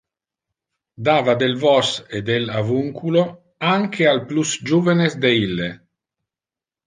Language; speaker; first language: Interlingua; non-native, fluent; Italian